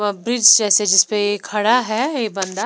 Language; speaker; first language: Hindi; non-native, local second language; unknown